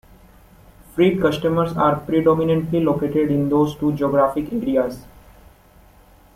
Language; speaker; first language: English; non-native, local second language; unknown